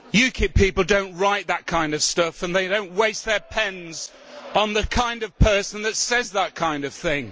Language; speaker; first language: English; native; English